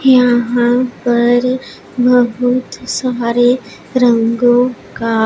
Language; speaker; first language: Hindi; non-native, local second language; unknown